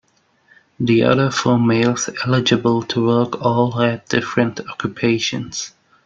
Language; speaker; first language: English; non-native, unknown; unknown